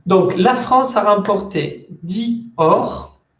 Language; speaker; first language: French; non-native, fluent; Spanish